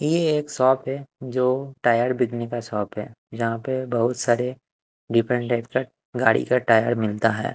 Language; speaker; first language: Hindi; non-native, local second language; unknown